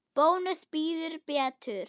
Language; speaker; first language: Icelandic; non-native, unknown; German